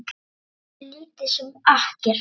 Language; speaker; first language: Icelandic; native; Icelandic